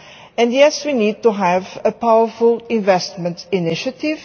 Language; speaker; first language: English; non-native, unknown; Portuguese